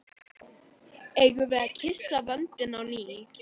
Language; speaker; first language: Icelandic; native; Icelandic